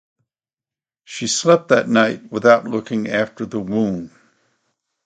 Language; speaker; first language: English; native; English